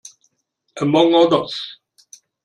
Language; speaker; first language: English; non-native, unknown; German